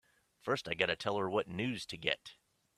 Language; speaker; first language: English; native; English